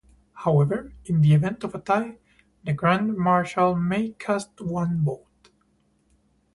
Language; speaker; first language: English; non-native, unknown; Spanish